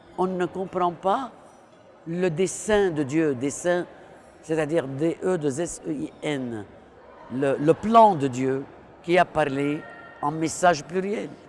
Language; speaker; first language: French; non-native, local second language; Arabic